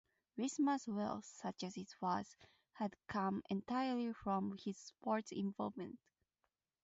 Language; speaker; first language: English; non-native, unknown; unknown